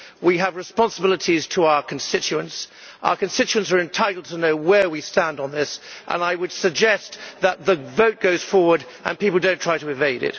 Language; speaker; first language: English; native; English